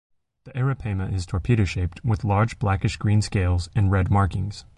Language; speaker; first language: English; native; English